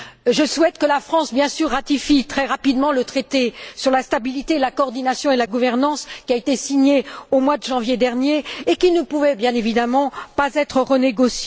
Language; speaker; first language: French; native; French